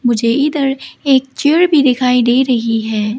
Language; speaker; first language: Hindi; early bilingual, other home language; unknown